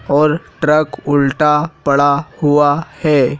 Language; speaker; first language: Hindi; native; Hindi